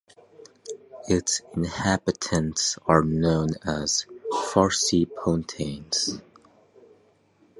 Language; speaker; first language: English; non-native, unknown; Mongolian